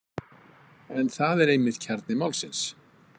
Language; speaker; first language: Icelandic; native; Icelandic